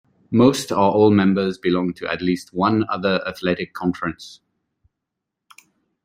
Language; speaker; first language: English; non-native, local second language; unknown